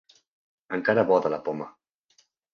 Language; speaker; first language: Catalan; native; Catalan